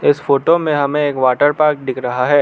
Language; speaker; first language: Hindi; non-native, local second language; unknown